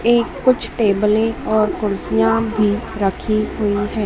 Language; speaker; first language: Hindi; native; Hindi